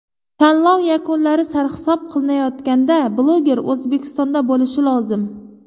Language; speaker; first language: Uzbek; native; Uzbek